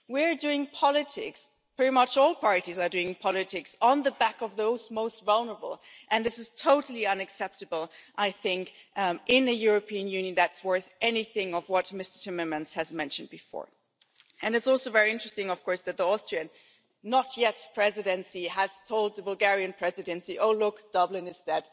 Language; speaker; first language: English; non-native, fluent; German